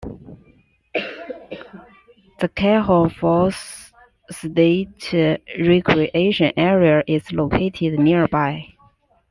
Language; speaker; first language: English; non-native, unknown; Chinese